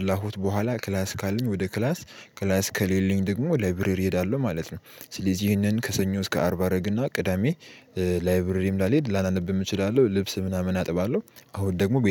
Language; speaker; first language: Amharic; native; Amharic